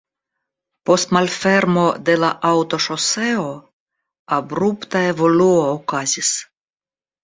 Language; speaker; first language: Esperanto; non-native, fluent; Russian